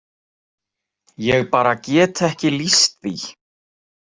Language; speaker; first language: Icelandic; native; Icelandic